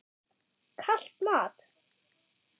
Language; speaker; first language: Icelandic; non-native, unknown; German